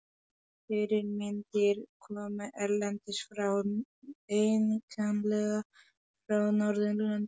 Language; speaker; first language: Icelandic; non-native, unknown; Polish